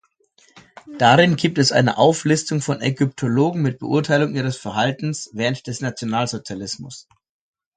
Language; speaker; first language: German; native; German